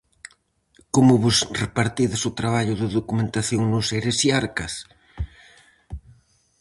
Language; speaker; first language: Galician; native; Galician